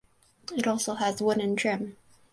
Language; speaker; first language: English; native; English